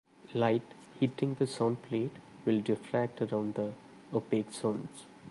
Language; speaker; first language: English; non-native, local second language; Malayalam